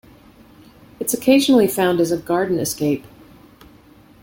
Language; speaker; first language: English; native; English